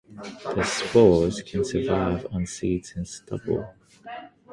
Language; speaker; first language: English; native; English